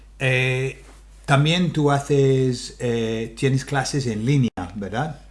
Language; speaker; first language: Spanish; non-native, fluent; English